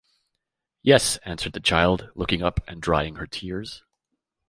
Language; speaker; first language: English; native; English